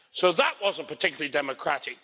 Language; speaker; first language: English; native; English